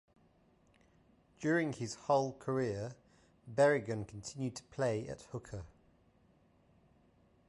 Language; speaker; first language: English; native; English